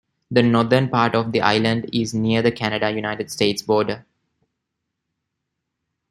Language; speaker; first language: English; non-native, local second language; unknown